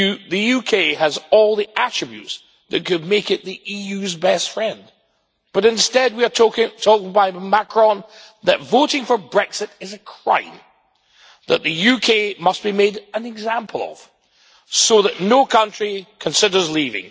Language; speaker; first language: English; native; English